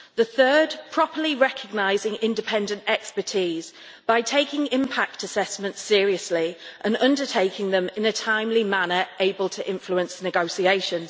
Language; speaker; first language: English; native; English